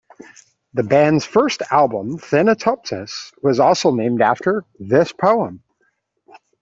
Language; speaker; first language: English; native; English